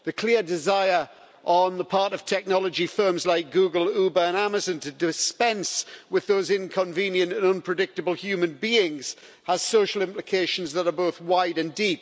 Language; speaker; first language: English; native; English